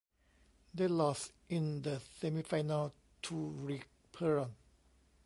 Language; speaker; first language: English; non-native, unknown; Thai